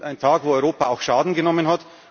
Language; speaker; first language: German; native; German